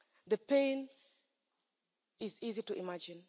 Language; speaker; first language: English; non-native, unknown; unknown